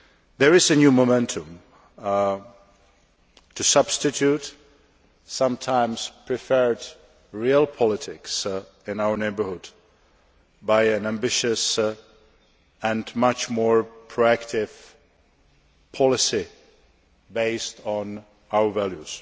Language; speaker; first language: English; non-native, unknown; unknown